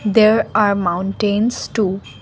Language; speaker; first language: English; non-native, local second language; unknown